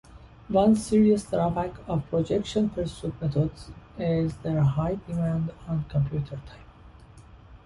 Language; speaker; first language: English; non-native, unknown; Persian